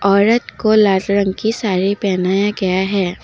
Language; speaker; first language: Hindi; non-native, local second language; Assamese